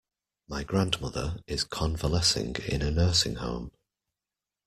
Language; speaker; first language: English; native; English